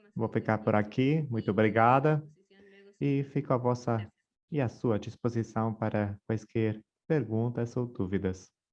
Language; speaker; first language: Portuguese; non-native, fluent; Spanish